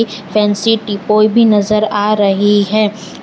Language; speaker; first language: Hindi; non-native, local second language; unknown